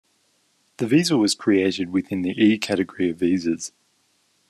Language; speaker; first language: English; native; English